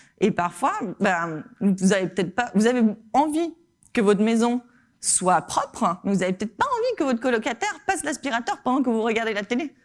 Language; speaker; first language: French; non-native, fluent; Spanish